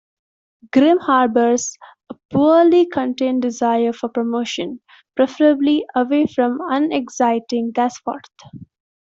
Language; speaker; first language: English; non-native, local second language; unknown